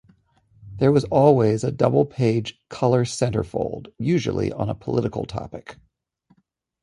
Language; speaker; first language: English; native; English